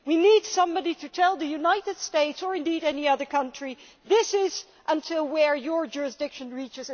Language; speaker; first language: English; non-native, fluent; Dutch